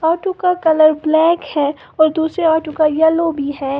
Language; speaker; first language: Hindi; native; Hindi